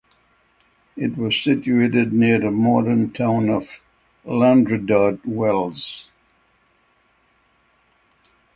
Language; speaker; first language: English; native; English